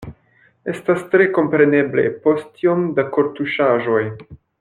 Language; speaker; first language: Esperanto; non-native, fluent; French